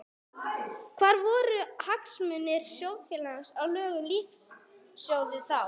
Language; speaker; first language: Icelandic; non-native, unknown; English